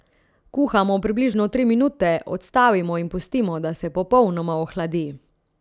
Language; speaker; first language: Slovenian; native; Slovenian